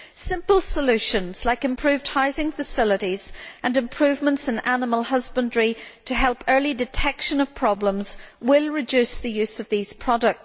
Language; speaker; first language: English; native; English